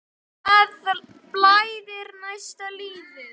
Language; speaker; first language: Icelandic; non-native, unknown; Polish